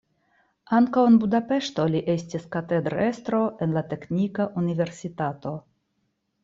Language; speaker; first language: Esperanto; non-native, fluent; Russian